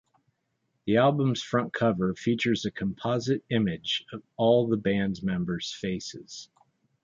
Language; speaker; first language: English; native; English